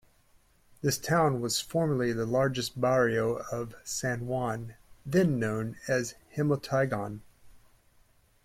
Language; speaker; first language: English; native; English